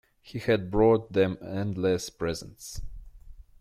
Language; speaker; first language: English; non-native, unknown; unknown